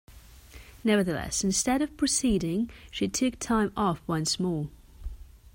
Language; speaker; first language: English; non-native, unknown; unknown